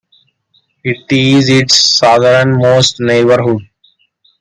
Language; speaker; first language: English; non-native, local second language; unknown